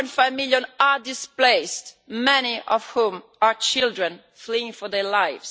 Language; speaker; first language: English; non-native, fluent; Italian